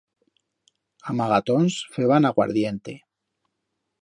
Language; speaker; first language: Aragonese; native; Aragonese